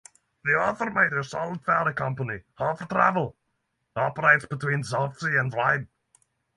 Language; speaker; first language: English; non-native, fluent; Norwegian